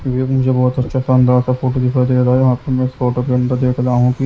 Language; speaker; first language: Hindi; native; Hindi